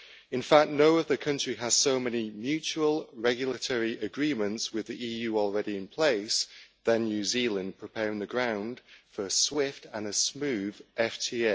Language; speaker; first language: English; native; English